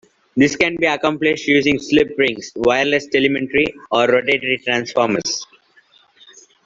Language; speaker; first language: English; non-native, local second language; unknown